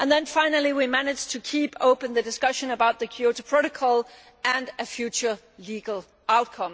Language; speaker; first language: English; non-native, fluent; Danish